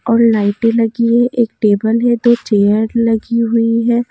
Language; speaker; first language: Hindi; native; Hindi